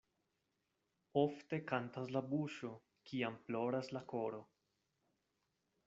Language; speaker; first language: Esperanto; non-native, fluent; Spanish